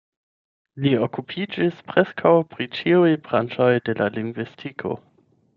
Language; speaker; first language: Esperanto; non-native, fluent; German